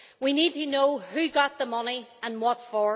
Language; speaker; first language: English; native; English